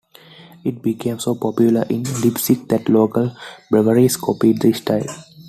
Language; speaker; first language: English; non-native, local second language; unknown